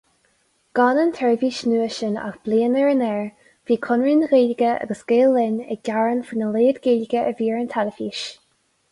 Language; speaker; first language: Irish; non-native, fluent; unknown